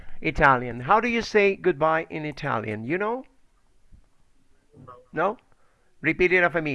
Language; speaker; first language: English; non-native, fluent; Spanish